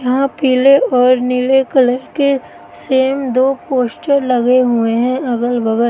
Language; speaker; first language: Hindi; native; Hindi